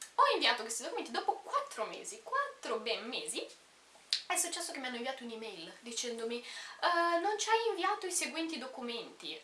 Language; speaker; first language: Italian; early bilingual, other home language; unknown